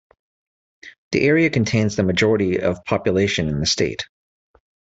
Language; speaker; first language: English; native; English